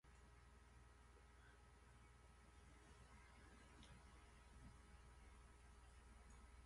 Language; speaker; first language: English; native; English